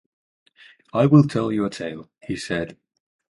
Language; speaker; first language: English; non-native, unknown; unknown